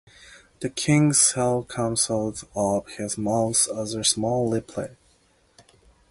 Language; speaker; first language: English; non-native, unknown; Japanese